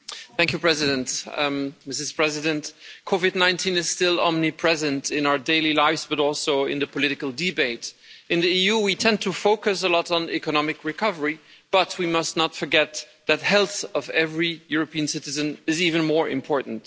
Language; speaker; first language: English; non-native, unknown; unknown